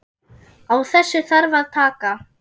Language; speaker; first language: Icelandic; non-native, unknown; German